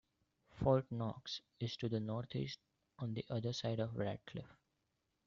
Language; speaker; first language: English; non-native, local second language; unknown